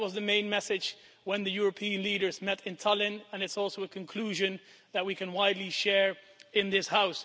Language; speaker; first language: English; non-native, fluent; Dutch